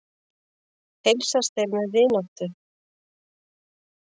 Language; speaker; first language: Icelandic; native; Icelandic